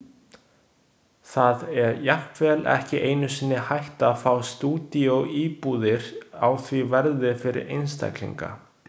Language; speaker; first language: Icelandic; non-native, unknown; Chinese